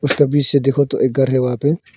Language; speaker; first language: Hindi; non-native, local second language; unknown